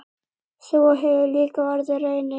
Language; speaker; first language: Icelandic; native; Icelandic